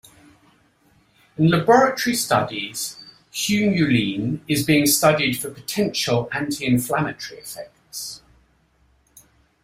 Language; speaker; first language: English; native; English